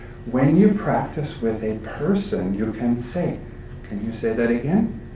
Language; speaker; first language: English; native; English